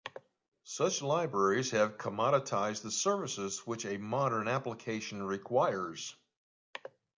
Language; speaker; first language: English; native; English